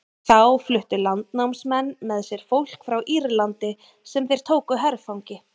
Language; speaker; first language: Icelandic; native; Icelandic